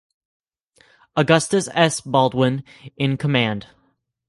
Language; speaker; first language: English; native; English